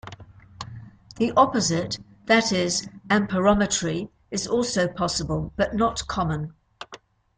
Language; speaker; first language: English; native; English